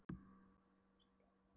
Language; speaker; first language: Icelandic; non-native, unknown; Polish